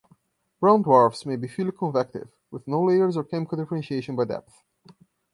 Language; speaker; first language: English; non-native, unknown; Portuguese